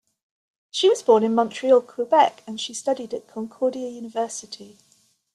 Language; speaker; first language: English; native; English